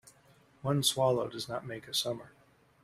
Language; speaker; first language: English; native; English